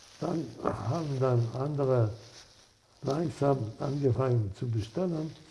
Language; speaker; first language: German; non-native, fluent; Persian